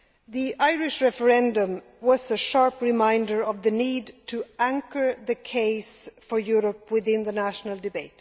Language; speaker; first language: English; non-native, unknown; Swedish